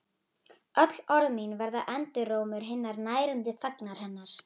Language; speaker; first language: Icelandic; native; Icelandic